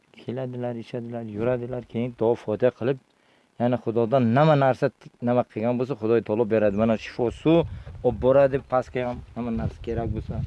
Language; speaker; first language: Uzbek; non-native, local second language; Tajik